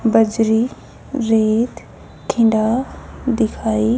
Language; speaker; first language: Hindi; native; Hindi